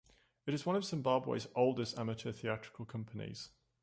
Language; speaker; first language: English; native; English